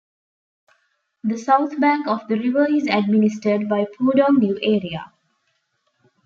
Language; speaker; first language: English; non-native, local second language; Tamil